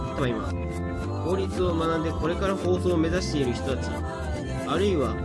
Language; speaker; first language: Japanese; native; Japanese